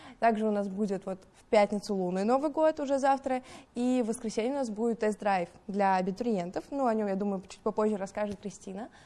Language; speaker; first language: Russian; native; Russian